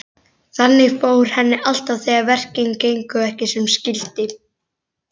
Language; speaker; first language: Icelandic; native; Icelandic